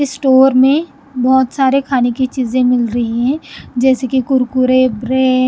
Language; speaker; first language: Hindi; non-native, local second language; Punjabi